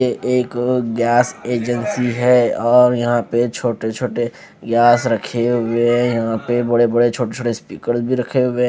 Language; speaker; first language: Hindi; non-native, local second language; Punjabi